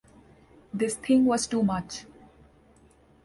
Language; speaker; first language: English; non-native, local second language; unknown